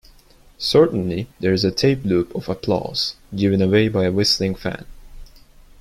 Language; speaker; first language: English; non-native, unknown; Turkish